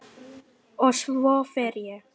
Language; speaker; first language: Icelandic; non-native, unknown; Lithuanian